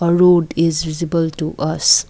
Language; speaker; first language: English; non-native, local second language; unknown